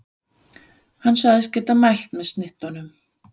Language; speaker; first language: Icelandic; non-native, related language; Danish